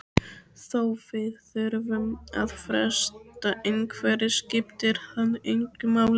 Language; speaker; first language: Icelandic; native; Icelandic